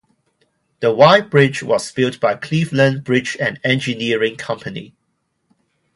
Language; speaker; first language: English; non-native, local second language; Cantonese